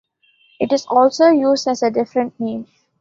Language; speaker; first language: English; non-native, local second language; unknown